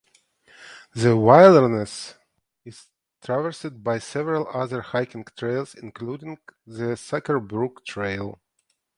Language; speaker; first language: English; non-native, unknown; Ukrainian